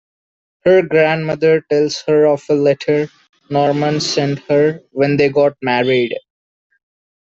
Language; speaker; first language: English; non-native, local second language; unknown